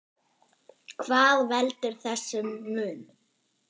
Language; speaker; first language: Icelandic; non-native, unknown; German